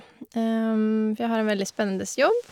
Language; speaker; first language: Norwegian; non-native, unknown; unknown